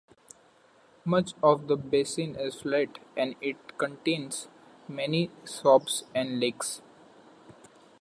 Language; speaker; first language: English; non-native, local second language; Marathi